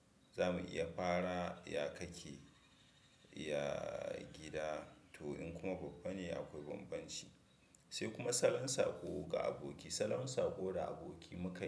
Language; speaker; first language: Hausa; native; Hausa